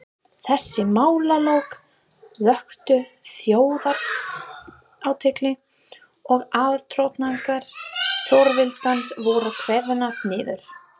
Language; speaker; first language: Icelandic; non-native, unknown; English